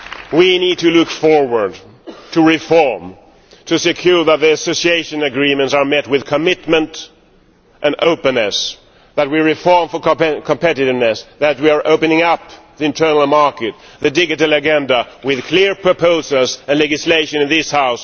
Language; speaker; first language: English; non-native, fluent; Swedish